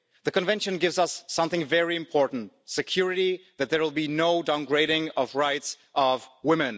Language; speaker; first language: English; non-native, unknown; Czech